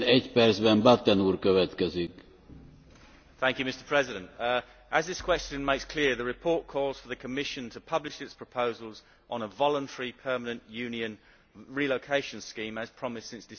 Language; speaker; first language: English; native; English